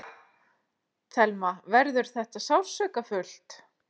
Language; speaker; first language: Icelandic; native; Icelandic